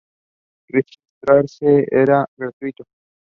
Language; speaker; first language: English; non-native, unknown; Spanish